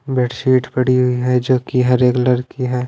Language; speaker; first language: Hindi; non-native, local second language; Punjabi